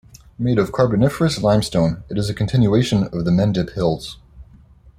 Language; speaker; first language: English; native; English